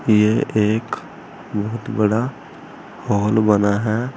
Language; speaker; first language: Hindi; native; Hindi